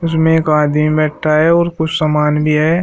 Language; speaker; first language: Hindi; native; Hindi